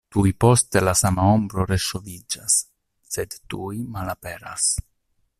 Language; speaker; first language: Esperanto; non-native, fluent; Italian